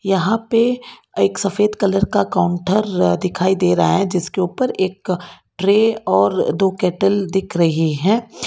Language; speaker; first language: Hindi; non-native, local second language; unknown